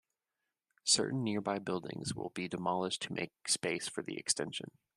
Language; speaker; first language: English; native; English